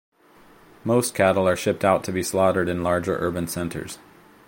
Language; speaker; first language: English; native; English